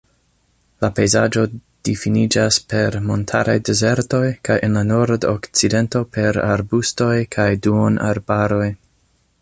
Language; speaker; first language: Esperanto; non-native, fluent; English